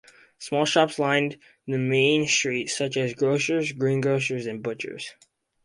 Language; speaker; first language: English; native; English